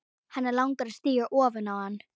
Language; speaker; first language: Icelandic; native; Icelandic